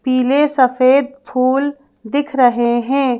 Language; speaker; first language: Hindi; native; Hindi